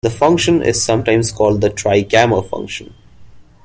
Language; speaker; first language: English; non-native, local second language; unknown